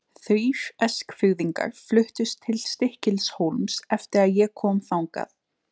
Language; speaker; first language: Icelandic; non-native, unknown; Slovenian